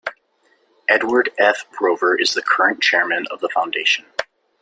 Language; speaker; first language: English; native; English